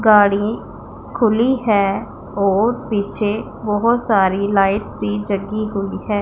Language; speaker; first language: Hindi; non-native, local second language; Punjabi